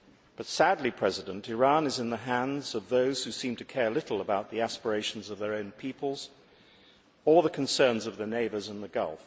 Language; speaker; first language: English; native; English